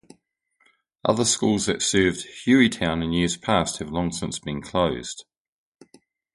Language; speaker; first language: English; native; English